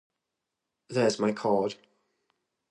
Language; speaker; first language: English; native; English